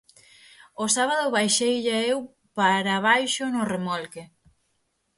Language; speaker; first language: Galician; native; Galician